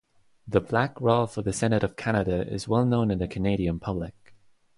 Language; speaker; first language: English; non-native, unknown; Estonian